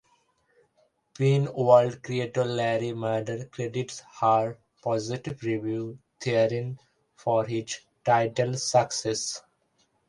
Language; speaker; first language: English; non-native, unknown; Bangla